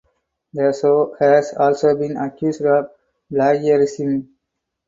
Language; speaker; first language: English; non-native, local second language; Tamil